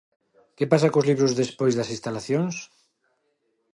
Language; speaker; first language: Galician; non-native, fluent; Spanish